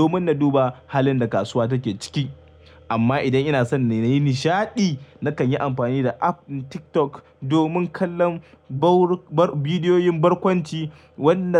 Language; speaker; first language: Hausa; native; Hausa